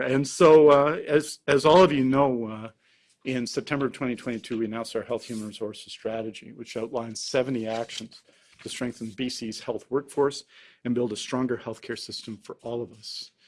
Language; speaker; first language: English; native; English